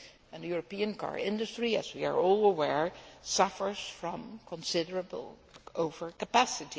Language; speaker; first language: English; non-native, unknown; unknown